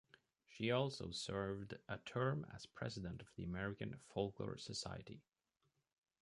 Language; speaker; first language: English; native; English